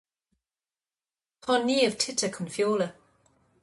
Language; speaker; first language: Irish; non-native, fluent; English